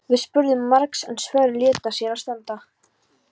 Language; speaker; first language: Icelandic; non-native, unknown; Polish